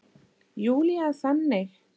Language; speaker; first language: Icelandic; non-native, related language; Danish